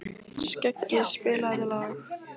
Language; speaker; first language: Icelandic; non-native, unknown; Lithuanian